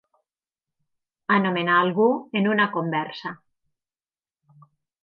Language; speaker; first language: Catalan; native; Catalan